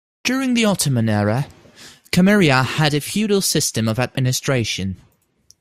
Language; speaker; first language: English; non-native, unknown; Dutch